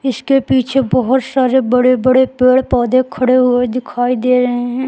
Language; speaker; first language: Hindi; native; Hindi